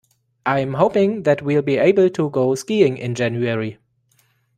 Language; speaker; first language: English; non-native, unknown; German